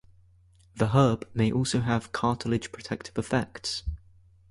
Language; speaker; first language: English; native; English